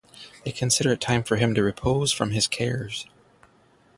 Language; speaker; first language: English; native; English